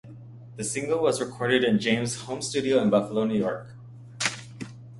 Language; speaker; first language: English; native; English